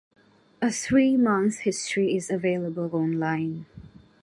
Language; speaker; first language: English; non-native, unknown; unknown